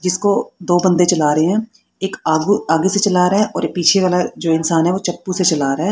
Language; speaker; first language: Hindi; native; Hindi